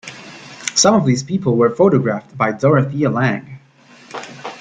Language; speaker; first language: English; native; English